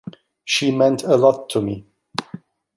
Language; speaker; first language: English; non-native, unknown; Turkish